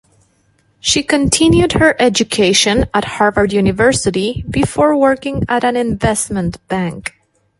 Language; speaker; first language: English; non-native, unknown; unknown